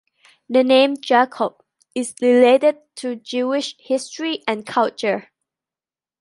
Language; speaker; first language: English; non-native, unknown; Thai